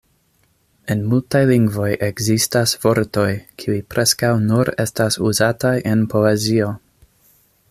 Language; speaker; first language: Esperanto; non-native, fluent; English